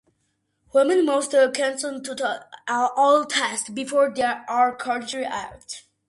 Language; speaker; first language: English; non-native, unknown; Georgian